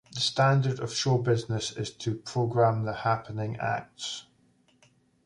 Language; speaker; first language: English; native; English